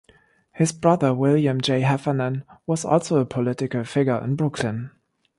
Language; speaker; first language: English; non-native, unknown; German